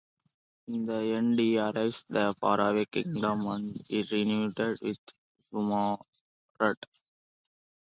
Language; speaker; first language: English; non-native, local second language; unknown